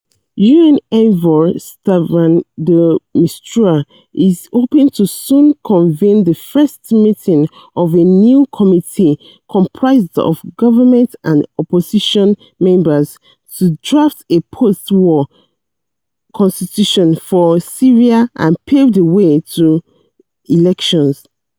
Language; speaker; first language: English; non-native, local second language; Yoruba